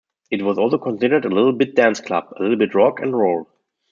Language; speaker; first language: English; non-native, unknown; German